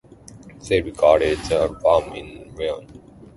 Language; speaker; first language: English; non-native, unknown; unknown